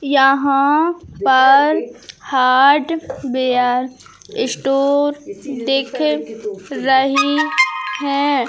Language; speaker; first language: Hindi; native; Hindi